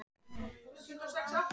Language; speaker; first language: Icelandic; native; Icelandic